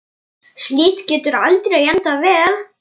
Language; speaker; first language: Icelandic; non-native, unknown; Polish